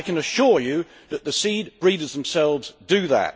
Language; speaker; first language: English; native; English